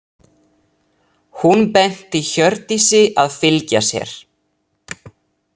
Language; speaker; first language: Icelandic; non-native, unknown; Italian